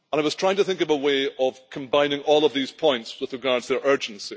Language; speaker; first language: English; native; English